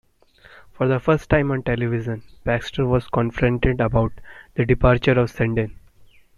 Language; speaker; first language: English; non-native, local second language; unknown